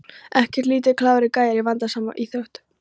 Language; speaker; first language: Icelandic; non-native, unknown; Polish